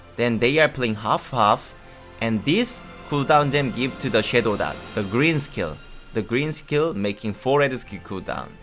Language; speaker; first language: English; non-native, learner; Korean